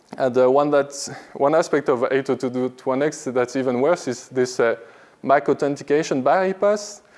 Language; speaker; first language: English; non-native, fluent; French